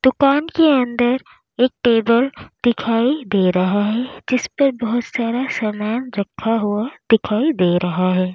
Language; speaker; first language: Hindi; native; Hindi